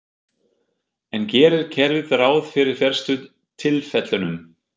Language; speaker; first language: Icelandic; non-native, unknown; German